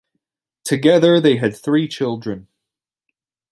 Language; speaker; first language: English; native; English